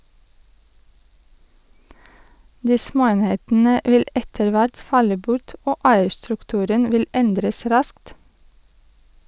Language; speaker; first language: Norwegian; non-native, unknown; Russian